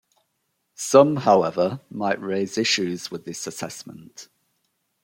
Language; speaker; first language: English; native; English